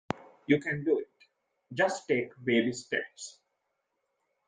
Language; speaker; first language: English; non-native, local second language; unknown